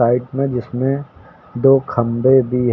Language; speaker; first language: Hindi; native; Hindi